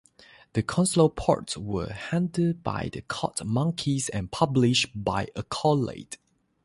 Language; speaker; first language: English; non-native, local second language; Chinese